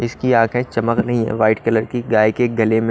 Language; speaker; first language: Hindi; native; Hindi